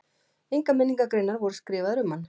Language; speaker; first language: Icelandic; native; Icelandic